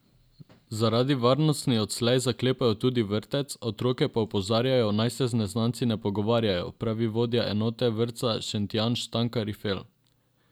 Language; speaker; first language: Slovenian; non-native, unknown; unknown